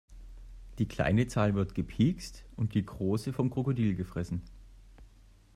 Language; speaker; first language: German; native; German